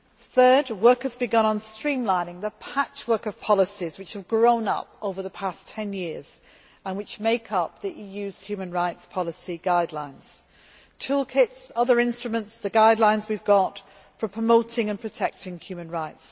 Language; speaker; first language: English; native; English